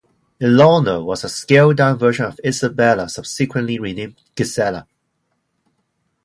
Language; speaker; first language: English; non-native, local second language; Cantonese